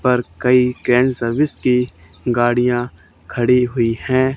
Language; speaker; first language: Hindi; native; Hindi